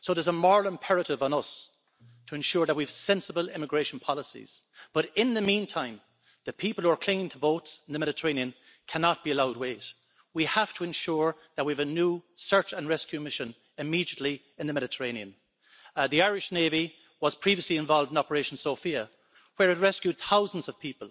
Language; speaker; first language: English; native; English